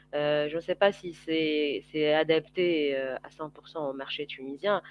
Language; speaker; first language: French; non-native, local second language; Arabic